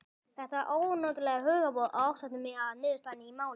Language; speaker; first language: Icelandic; native; Icelandic